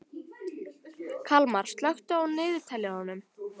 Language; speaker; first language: Icelandic; native; Icelandic